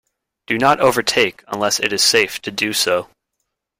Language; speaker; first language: English; native; English